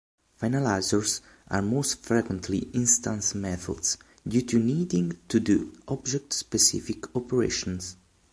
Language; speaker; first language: English; non-native, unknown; Italian